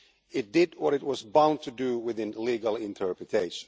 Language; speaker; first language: English; non-native, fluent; Finnish